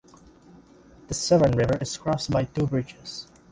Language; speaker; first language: English; non-native, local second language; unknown